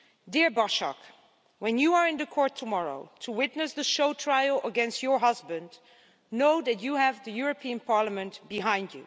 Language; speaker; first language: English; non-native, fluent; Dutch